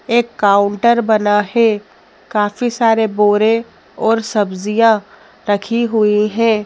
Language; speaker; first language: Hindi; native; Hindi